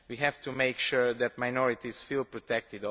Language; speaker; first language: English; non-native, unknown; Romanian